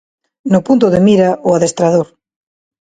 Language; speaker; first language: Galician; non-native, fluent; Spanish